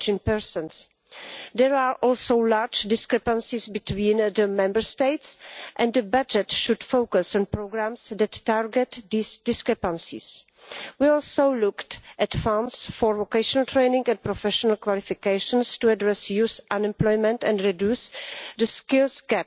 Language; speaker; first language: English; non-native, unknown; Czech